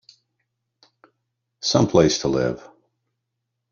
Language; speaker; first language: English; native; English